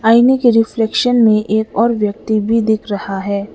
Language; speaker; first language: Hindi; non-native, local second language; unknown